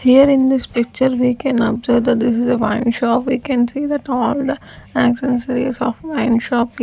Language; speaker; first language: English; non-native, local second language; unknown